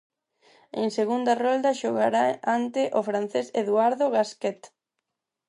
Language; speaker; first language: Galician; non-native, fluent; Spanish